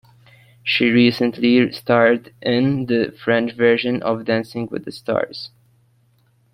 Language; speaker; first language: English; non-native, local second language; Maltese